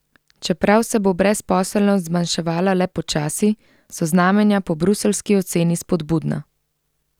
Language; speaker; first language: Slovenian; native; Slovenian